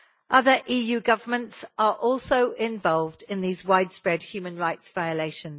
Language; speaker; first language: English; native; English